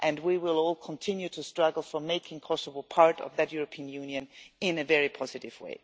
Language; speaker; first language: English; non-native, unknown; German